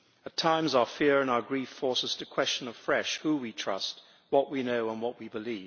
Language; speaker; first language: English; native; English